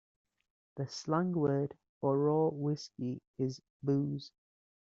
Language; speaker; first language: English; native; English